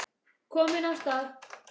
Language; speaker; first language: Icelandic; native; Icelandic